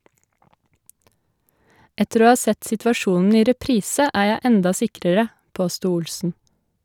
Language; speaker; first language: Norwegian; native; Norwegian